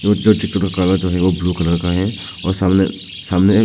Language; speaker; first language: Hindi; non-native, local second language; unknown